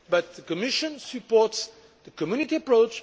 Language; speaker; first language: English; non-native, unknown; Portuguese